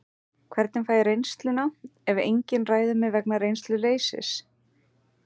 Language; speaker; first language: Icelandic; native; Icelandic